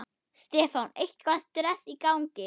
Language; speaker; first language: Icelandic; non-native, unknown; German